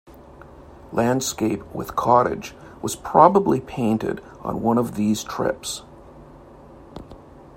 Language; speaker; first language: English; native; English